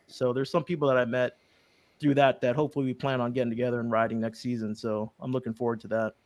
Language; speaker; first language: English; early bilingual, other home language; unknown